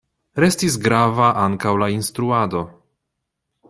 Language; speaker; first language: Esperanto; non-native, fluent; Polish